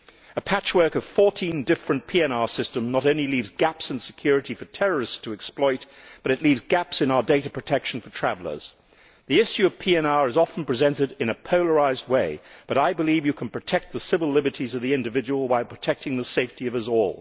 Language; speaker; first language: English; native; English